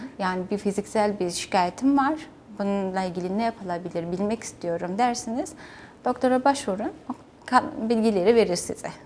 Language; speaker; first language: Turkish; non-native, fluent; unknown